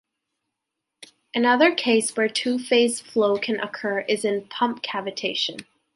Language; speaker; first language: English; native; English